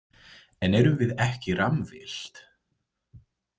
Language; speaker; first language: Icelandic; non-native, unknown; English